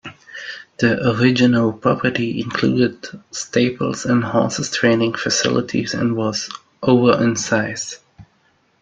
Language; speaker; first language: English; non-native, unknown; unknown